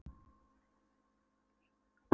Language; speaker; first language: Icelandic; non-native, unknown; Polish